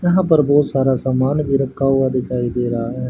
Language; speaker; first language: Hindi; native; Hindi